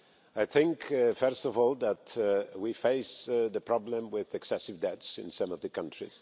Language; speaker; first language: English; non-native, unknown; Polish